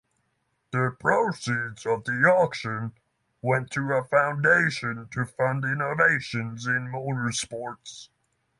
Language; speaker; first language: English; non-native, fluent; Norwegian